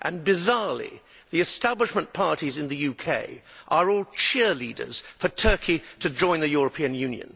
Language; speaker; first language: English; native; English